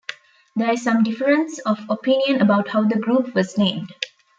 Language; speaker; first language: English; non-native, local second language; Tamil